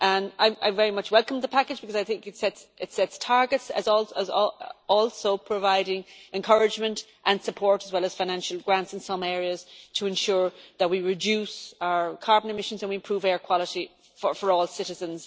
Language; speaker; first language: English; native; English